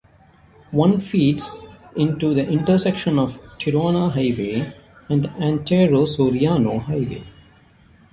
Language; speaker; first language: English; non-native, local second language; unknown